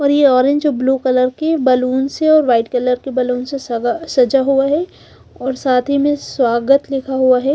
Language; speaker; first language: Hindi; non-native, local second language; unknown